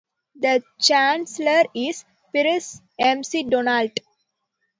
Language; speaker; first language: English; non-native, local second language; Tamil